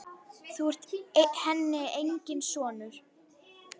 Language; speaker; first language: Icelandic; native; Icelandic